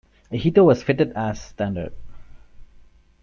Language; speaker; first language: English; non-native, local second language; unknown